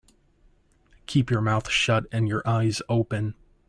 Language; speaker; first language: English; native; English